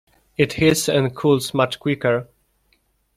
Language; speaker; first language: English; non-native, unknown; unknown